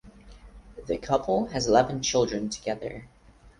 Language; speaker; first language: English; non-native, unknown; Portuguese